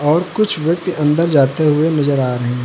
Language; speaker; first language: Hindi; native; Hindi